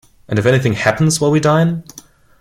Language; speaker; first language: English; non-native, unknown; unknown